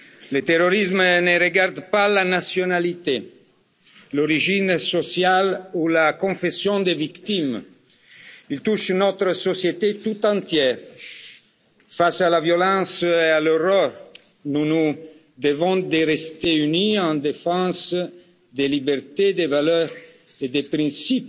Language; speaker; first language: French; non-native, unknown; Italian